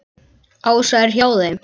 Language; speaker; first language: Icelandic; native; Icelandic